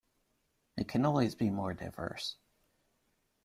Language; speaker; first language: English; native; English